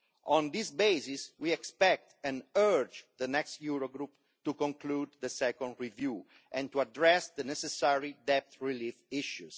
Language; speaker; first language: English; non-native, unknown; Italian